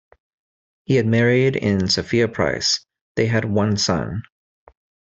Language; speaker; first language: English; native; English